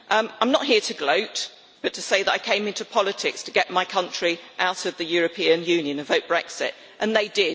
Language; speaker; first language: English; native; English